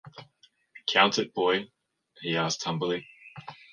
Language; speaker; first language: English; native; English